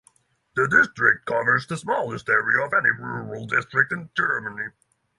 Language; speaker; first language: English; non-native, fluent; Norwegian